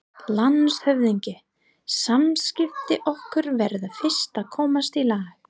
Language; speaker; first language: Icelandic; non-native, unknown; English